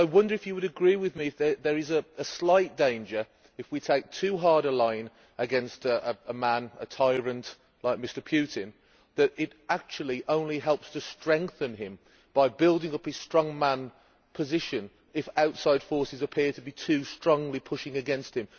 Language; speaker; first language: English; native; English